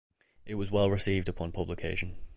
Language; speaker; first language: English; native; English